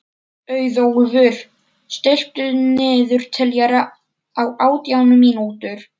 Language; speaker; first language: Icelandic; non-native, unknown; Polish